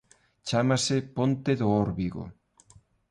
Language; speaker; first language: Galician; non-native, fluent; Spanish